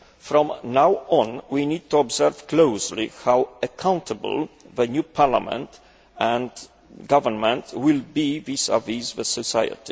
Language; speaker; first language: English; native; English